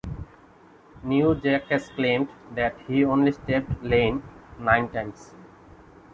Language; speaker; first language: English; non-native, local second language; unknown